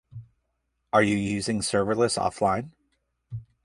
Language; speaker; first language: English; native; English